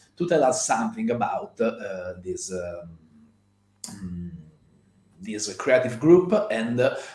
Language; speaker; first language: English; non-native, fluent; Italian